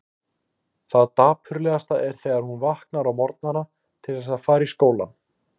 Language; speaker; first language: Icelandic; native; Icelandic